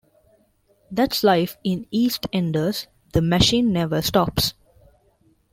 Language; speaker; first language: English; non-native, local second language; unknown